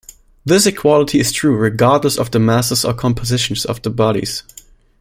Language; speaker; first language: English; non-native, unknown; German